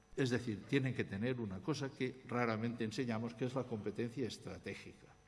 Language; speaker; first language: Spanish; non-native, local second language; Catalan